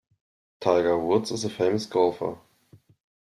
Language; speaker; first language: English; non-native, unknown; German